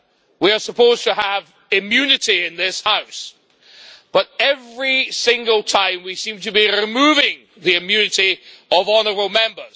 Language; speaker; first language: English; native; English